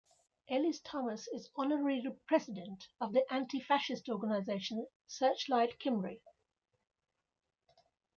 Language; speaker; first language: English; native; English